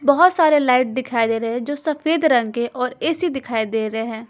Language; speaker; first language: Hindi; non-native, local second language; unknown